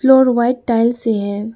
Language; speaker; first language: Hindi; non-native, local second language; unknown